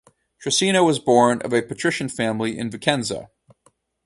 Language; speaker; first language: English; native; English